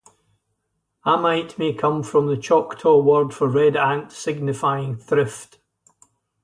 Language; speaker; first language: English; native; English